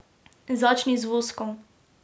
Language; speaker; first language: Slovenian; native; Slovenian